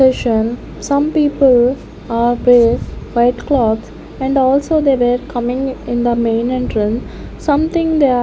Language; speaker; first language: English; non-native, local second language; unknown